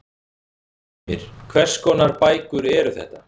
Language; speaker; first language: Icelandic; native; Icelandic